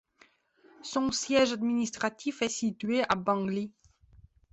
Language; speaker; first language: French; non-native, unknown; Belarusian